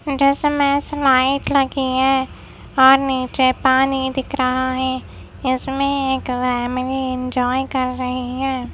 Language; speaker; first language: Hindi; native; Hindi